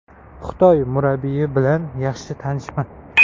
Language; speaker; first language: Uzbek; non-native, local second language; Kara-Kalpak